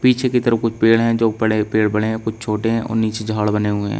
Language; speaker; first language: Hindi; native; Hindi